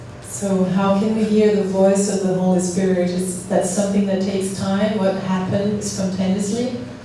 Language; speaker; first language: English; non-native, fluent; Portuguese